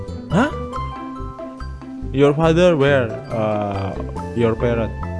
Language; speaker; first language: English; non-native, learner; Indonesian